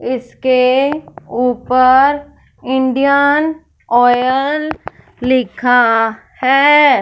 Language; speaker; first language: Hindi; non-native, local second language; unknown